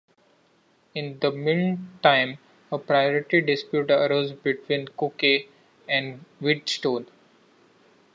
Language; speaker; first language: English; non-native, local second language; Marathi